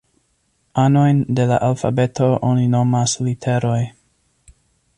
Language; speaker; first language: Esperanto; non-native, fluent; English